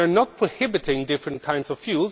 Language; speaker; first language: English; non-native, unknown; Swedish